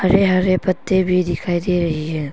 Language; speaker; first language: Hindi; non-native, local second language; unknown